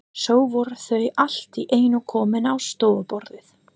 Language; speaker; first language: Icelandic; non-native, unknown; English